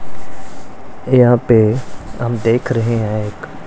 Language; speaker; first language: Hindi; non-native, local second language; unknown